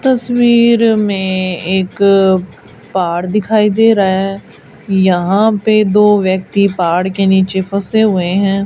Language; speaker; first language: Hindi; native; Hindi